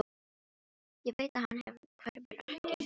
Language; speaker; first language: Icelandic; non-native, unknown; Filipino